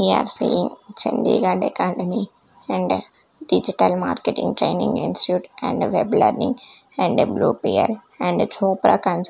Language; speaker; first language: English; non-native, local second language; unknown